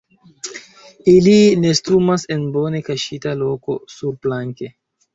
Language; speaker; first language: Esperanto; non-native, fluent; Chinese